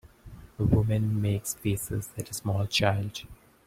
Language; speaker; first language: English; non-native, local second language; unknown